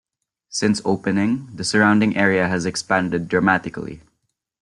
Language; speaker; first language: English; non-native, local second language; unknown